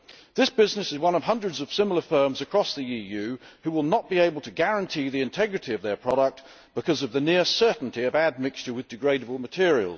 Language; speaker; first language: English; native; English